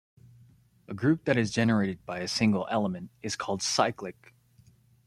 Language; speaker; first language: English; native; English